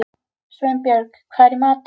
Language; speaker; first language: Icelandic; native; Icelandic